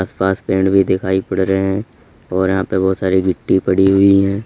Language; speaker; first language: Hindi; native; Hindi